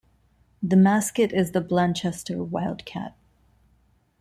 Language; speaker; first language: English; non-native, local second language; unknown